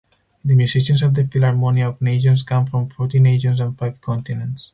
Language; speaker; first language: English; non-native, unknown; Spanish